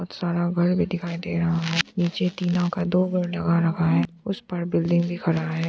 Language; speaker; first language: Hindi; non-native, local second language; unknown